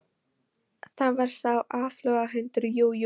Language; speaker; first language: Icelandic; non-native, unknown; Polish